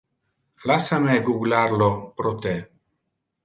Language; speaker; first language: Interlingua; non-native, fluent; Italian